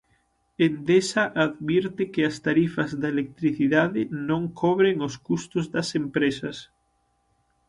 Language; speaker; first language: Galician; native; Galician